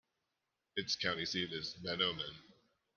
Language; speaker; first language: English; native; English